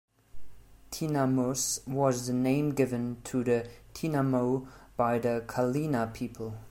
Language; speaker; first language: English; non-native, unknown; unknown